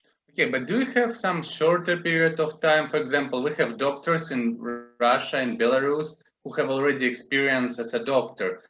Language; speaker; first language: English; non-native, learner; Russian